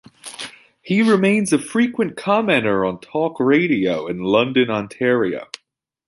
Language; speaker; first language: English; native; English